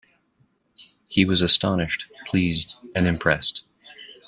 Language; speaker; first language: English; native; English